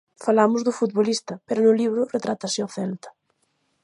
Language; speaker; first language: Galician; native; Galician